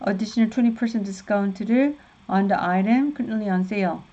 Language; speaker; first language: English; non-native, fluent; Korean